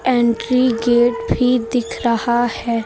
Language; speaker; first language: Hindi; native; Hindi